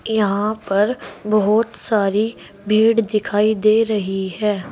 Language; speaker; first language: Hindi; native; Hindi